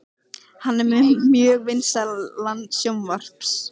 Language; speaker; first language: Icelandic; native; Icelandic